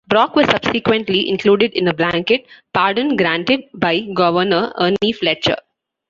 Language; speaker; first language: English; non-native, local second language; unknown